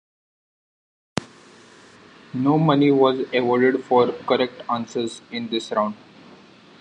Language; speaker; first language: English; non-native, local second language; Marathi